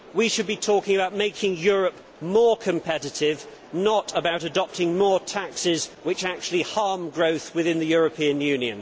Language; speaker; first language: English; native; English